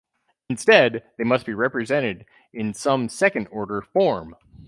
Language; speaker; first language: English; native; English